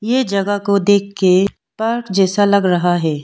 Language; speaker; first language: Hindi; non-native, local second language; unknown